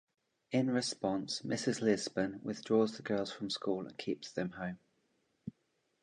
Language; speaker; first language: English; native; English